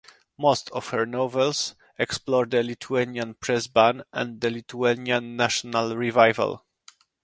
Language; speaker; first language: English; non-native, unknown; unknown